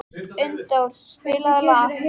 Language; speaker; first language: Icelandic; native; Icelandic